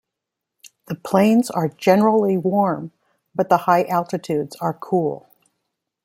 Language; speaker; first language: English; native; English